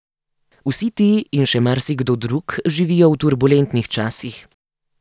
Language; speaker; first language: Slovenian; native; Slovenian